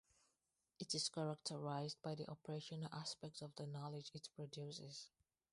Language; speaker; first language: English; non-native, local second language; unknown